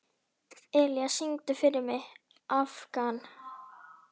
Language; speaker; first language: Icelandic; native; Icelandic